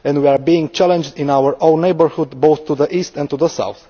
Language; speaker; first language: English; non-native, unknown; Romanian